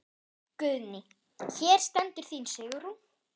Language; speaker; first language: Icelandic; non-native, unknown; German